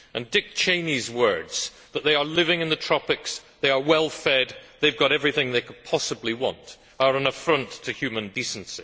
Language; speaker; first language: English; native; English